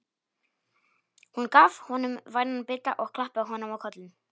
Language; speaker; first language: Icelandic; non-native, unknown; Polish